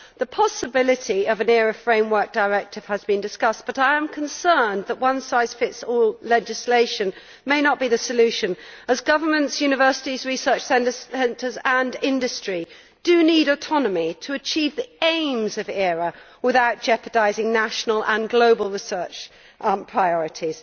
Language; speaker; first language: English; native; English